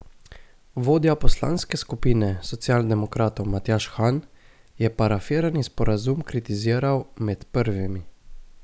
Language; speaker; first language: Slovenian; native; Slovenian